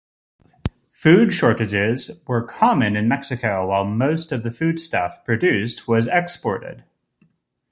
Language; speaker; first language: English; native; English